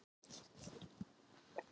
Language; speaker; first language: Icelandic; non-native, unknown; Thai